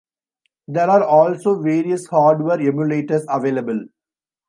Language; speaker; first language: English; non-native, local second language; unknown